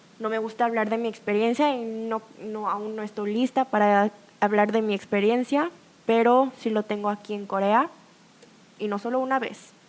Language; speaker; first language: Spanish; early bilingual, other home language; Korean